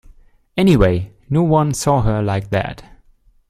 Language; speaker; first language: English; non-native, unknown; German